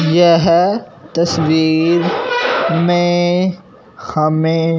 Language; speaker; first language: Hindi; non-native, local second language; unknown